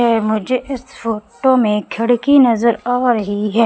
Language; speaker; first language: Hindi; native; Hindi